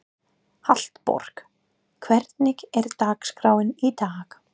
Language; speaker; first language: Icelandic; non-native, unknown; English